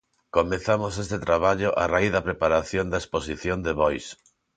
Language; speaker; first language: Galician; non-native, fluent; Spanish